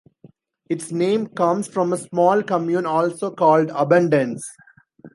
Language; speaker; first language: English; non-native, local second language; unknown